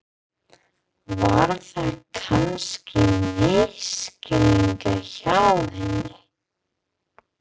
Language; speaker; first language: Icelandic; non-native, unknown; English